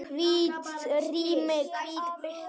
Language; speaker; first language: Icelandic; native; Icelandic